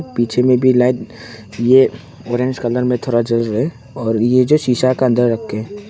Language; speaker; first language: Hindi; non-native, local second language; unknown